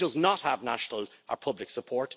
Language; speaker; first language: English; native; English